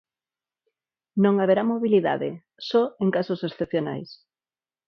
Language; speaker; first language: Galician; non-native, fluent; Spanish